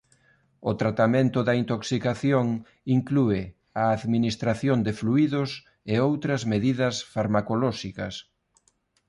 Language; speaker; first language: Galician; non-native, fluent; Spanish